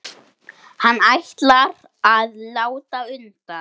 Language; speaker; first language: Icelandic; native; Icelandic